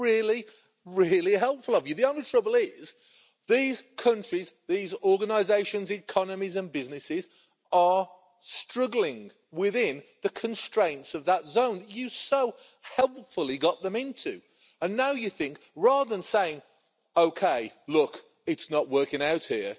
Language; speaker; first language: English; native; English